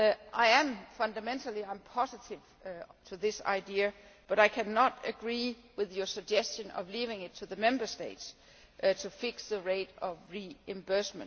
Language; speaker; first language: English; non-native, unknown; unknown